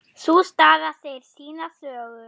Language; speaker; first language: Icelandic; non-native, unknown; German